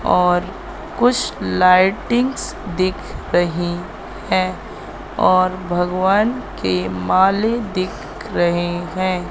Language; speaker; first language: Hindi; native; Hindi